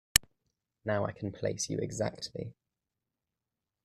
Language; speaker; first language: English; native; English